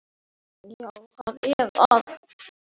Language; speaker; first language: Icelandic; native; Icelandic